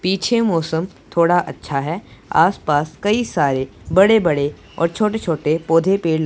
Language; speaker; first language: Hindi; non-native, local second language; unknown